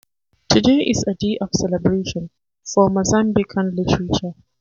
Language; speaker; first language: English; non-native, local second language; Hausa